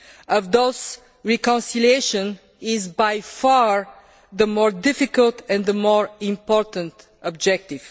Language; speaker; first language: English; non-native, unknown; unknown